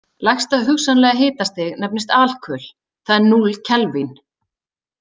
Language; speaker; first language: Icelandic; native; Icelandic